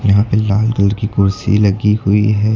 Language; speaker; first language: Hindi; native; Hindi